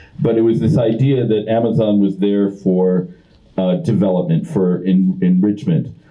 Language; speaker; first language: English; native; English